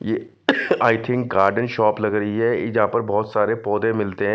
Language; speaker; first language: Hindi; non-native, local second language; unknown